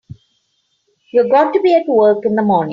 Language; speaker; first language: English; non-native, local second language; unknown